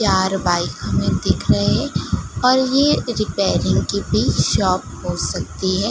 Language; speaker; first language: Hindi; non-native, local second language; Gujarati